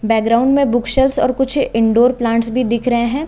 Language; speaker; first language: Hindi; native; Hindi